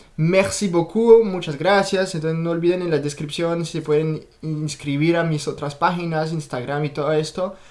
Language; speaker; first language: Spanish; non-native, fluent; French